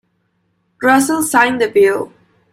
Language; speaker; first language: English; non-native, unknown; Spanish